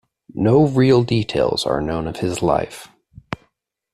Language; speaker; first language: English; native; English